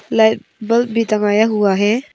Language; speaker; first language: Hindi; non-native, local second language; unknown